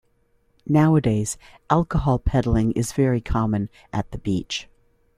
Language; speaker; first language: English; native; English